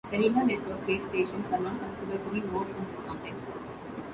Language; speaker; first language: English; non-native, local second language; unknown